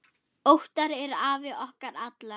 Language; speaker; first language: Icelandic; non-native, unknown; German